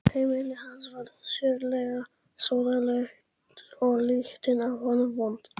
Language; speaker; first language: Icelandic; non-native, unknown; Polish